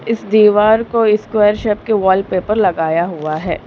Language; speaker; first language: Hindi; non-native, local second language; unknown